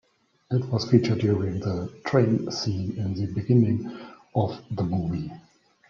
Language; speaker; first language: English; non-native, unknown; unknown